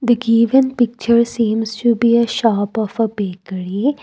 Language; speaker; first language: English; non-native, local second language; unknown